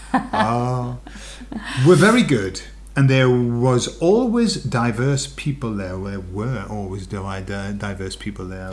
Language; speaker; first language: English; native; English